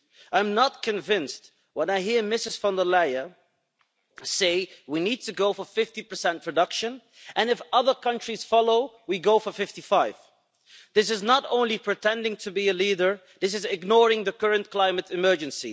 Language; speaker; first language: English; non-native, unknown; Dutch